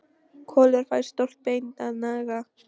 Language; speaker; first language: Icelandic; non-native, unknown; Polish